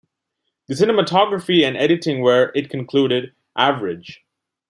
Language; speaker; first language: English; non-native, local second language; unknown